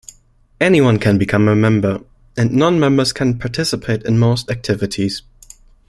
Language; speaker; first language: English; non-native, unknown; German